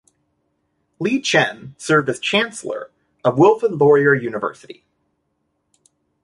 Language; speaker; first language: English; native; English